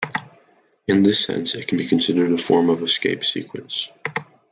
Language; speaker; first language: English; native; English